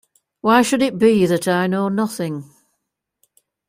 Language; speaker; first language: English; native; English